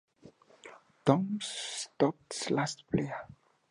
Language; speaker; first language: English; native; English